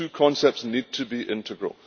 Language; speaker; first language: English; native; English